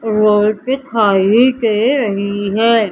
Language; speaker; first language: Hindi; native; Hindi